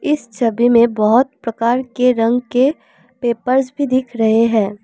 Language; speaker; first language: Hindi; non-native, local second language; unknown